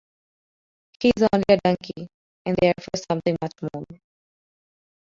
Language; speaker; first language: English; non-native, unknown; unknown